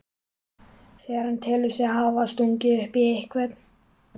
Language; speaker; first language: Icelandic; native; Icelandic